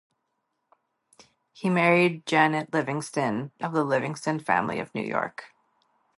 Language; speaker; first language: English; native; English